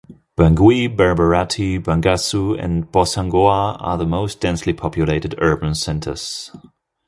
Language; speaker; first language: English; non-native, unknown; German